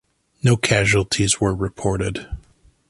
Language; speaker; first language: English; native; English